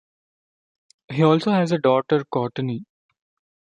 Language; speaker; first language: English; non-native, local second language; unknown